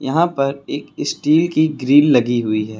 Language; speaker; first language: Hindi; native; Hindi